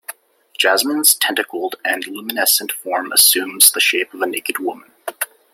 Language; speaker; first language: English; native; English